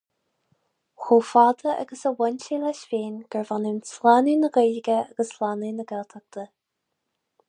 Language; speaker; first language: Irish; non-native, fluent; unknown